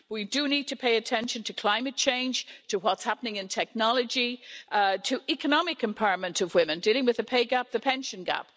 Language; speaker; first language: English; native; English